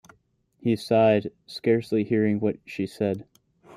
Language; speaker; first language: English; native; English